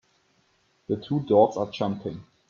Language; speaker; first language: English; native; English